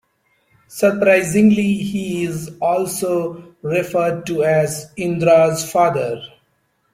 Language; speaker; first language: English; non-native, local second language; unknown